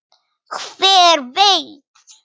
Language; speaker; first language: Icelandic; non-native, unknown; Polish